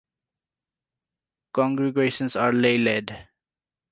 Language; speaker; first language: English; non-native, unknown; Nepali